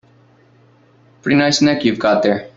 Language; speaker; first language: English; native; English